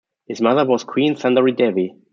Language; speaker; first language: English; non-native, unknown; German